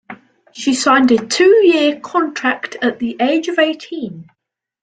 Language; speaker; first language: English; native; English